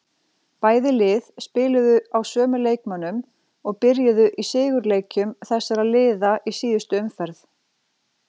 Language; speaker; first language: Icelandic; native; Icelandic